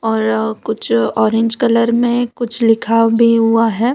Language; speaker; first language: Hindi; non-native, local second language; Gujarati